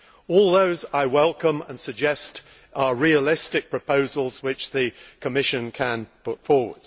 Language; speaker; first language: English; native; English